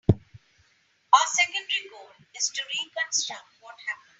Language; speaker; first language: English; non-native, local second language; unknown